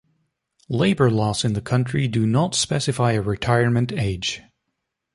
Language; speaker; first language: English; native; English